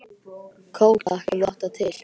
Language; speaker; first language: Icelandic; native; Icelandic